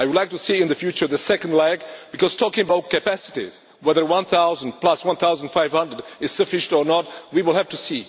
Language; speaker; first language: English; non-native, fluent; Czech